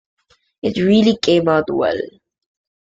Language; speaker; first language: English; non-native, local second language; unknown